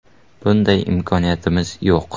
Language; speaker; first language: Uzbek; native; Uzbek